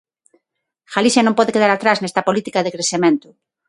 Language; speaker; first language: Galician; non-native, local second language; Spanish